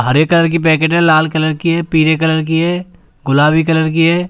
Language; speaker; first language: Hindi; native; Hindi